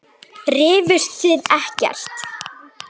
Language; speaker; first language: Icelandic; native; Icelandic